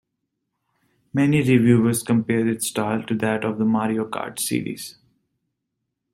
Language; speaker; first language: English; native; English